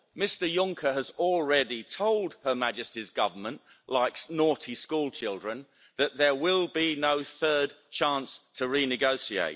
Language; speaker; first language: English; native; English